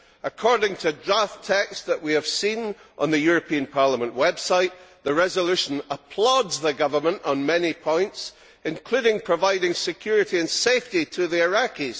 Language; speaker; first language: English; native; English